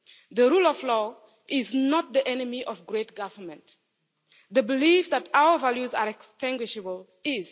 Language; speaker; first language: English; non-native, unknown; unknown